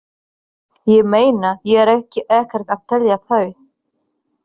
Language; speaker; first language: Icelandic; non-native, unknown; Polish